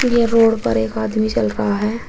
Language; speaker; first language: Hindi; native; Hindi